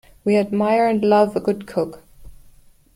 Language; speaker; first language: English; non-native, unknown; German